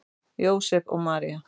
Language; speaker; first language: Icelandic; native; Icelandic